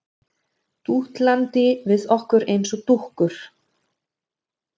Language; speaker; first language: Icelandic; non-native, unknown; German